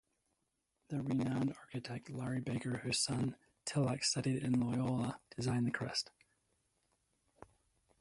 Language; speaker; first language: English; native; English